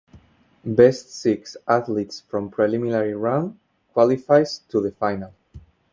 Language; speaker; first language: English; non-native, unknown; Spanish